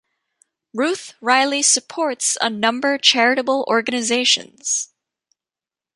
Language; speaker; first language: English; native; English